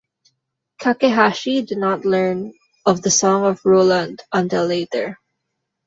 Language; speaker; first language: English; non-native, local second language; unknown